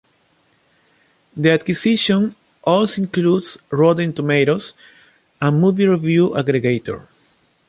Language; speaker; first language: English; non-native, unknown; Spanish